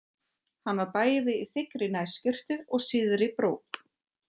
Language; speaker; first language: Icelandic; non-native, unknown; German